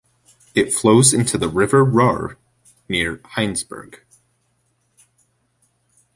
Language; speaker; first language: English; native; English